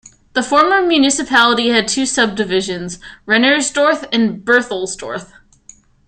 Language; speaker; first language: English; native; English